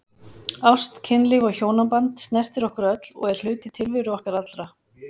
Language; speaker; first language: Icelandic; native; Icelandic